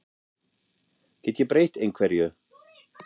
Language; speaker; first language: Icelandic; non-native, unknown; German